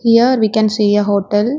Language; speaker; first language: English; non-native, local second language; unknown